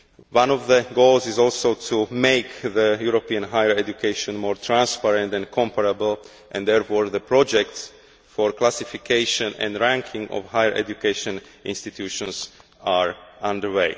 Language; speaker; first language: English; non-native, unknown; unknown